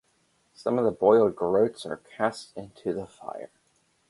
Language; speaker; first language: English; native; English